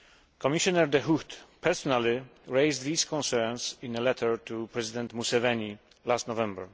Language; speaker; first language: English; non-native, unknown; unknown